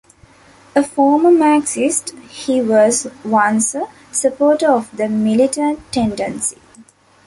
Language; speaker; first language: English; non-native, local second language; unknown